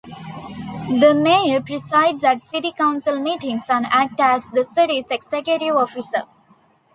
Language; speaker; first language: English; non-native, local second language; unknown